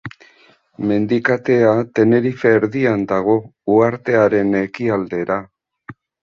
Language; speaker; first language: Basque; native; Basque